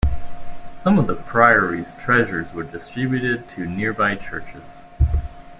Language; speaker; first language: English; native; English